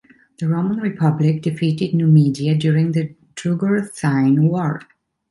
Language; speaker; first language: English; non-native, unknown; Italian